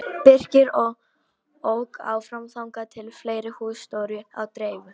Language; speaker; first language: Icelandic; non-native, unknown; Polish